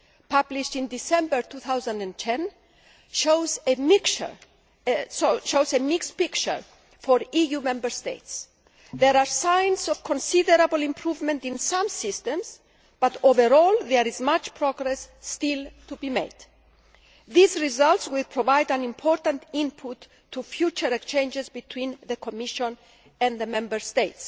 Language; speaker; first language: English; non-native, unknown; Greek